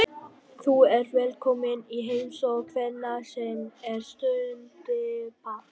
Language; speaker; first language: Icelandic; non-native, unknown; Vietnamese